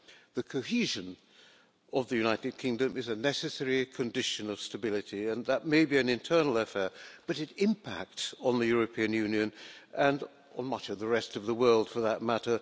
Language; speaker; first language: English; non-native, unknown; Hungarian